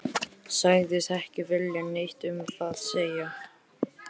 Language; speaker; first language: Icelandic; native; Icelandic